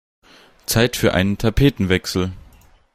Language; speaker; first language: German; native; German